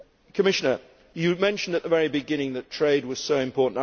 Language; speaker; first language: English; native; English